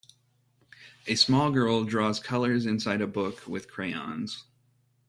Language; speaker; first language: English; native; English